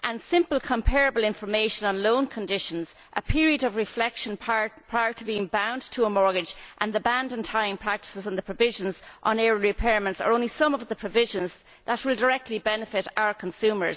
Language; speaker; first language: English; native; English